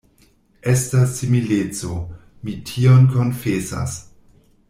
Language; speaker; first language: Esperanto; non-native, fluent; German